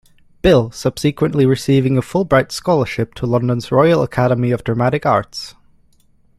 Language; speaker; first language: English; native; English